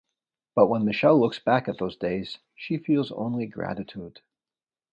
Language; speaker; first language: English; native; English